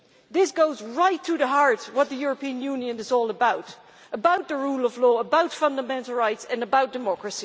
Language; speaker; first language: English; non-native, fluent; Dutch